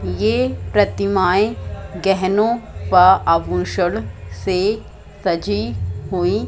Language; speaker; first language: Hindi; native; Hindi